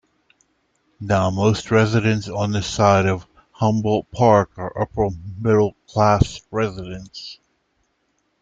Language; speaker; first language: English; native; English